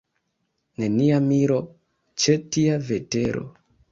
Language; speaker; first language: Esperanto; non-native, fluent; Kinyarwanda